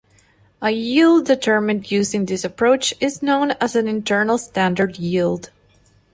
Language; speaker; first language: English; non-native, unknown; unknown